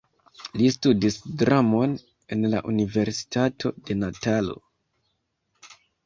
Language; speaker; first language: Esperanto; non-native, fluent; Kinyarwanda